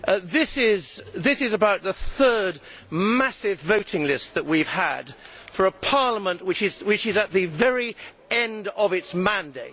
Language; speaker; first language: English; native; English